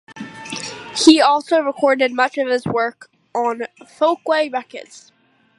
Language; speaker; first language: English; native; English